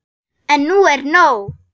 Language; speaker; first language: Icelandic; non-native, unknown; German